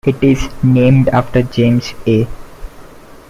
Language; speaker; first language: English; non-native, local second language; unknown